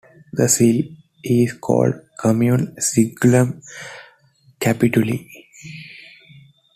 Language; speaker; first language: English; non-native, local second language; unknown